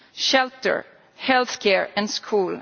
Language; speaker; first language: English; non-native, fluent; Italian